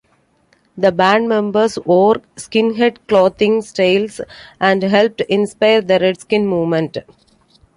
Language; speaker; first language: English; non-native, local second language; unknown